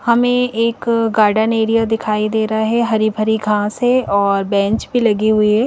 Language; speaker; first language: Hindi; native; Hindi